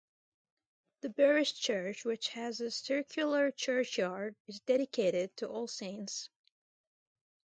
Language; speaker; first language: English; native; English